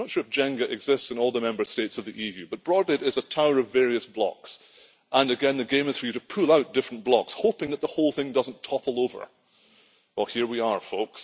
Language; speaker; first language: English; native; English